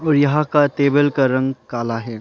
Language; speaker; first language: Hindi; non-native, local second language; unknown